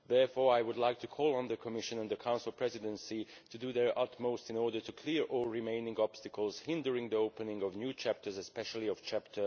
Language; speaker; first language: English; non-native, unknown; Hungarian